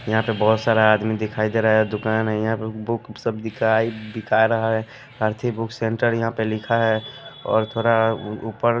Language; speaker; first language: Hindi; non-native, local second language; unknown